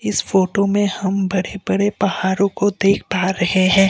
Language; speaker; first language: Hindi; non-native, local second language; Assamese